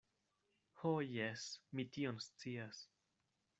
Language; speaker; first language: Esperanto; non-native, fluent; Spanish